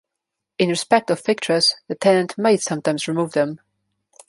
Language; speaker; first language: English; non-native, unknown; Slovenian